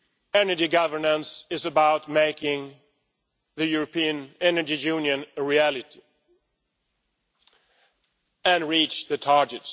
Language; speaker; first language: English; non-native, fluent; Swedish